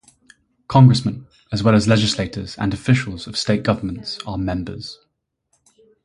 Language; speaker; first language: English; native; English